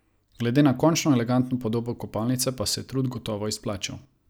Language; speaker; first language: Slovenian; non-native, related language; Croatian